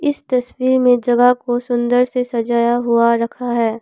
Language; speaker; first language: Hindi; non-native, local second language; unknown